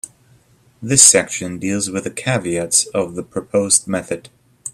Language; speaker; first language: English; native; English